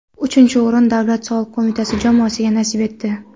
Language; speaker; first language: Uzbek; non-native, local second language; Kara-Kalpak